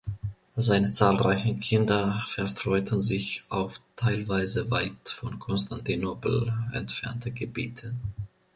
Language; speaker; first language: German; non-native, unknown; Finnish